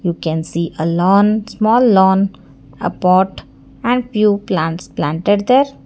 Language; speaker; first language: English; non-native, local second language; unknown